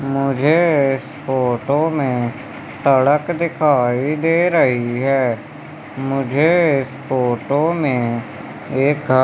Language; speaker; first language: Hindi; native; Hindi